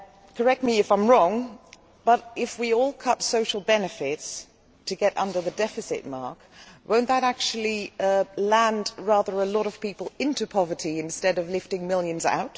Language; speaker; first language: English; non-native, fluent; Dutch